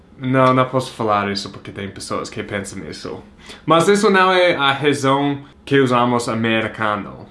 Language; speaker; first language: Portuguese; non-native, fluent; English